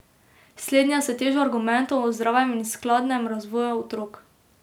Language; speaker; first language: Slovenian; native; Slovenian